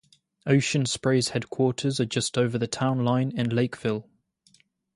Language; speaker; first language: English; native; English